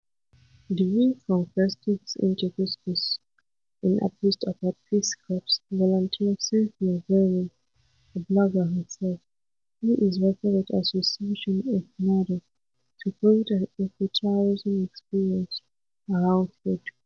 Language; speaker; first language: English; non-native, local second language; Hausa